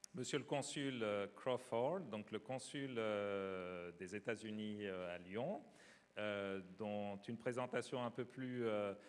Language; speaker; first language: French; native; French